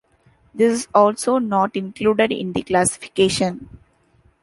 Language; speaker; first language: English; non-native, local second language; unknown